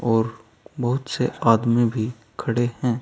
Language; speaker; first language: Hindi; native; Hindi